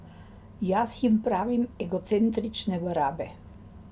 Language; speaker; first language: Slovenian; native; Slovenian